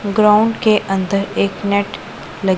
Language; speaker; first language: Hindi; non-native, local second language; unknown